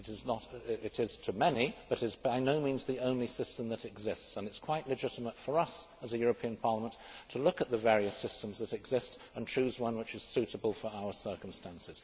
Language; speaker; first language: English; native; English